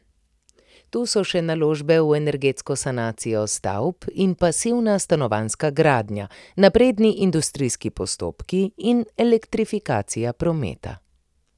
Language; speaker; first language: Slovenian; native; Slovenian